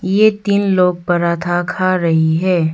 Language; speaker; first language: Hindi; early bilingual, other home language; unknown